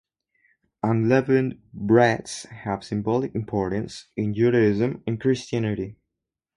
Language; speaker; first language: English; non-native, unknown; Spanish